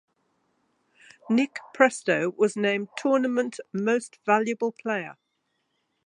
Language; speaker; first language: English; native; English